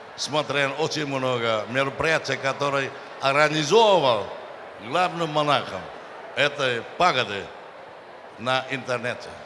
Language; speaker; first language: Russian; non-native, fluent; Vietnamese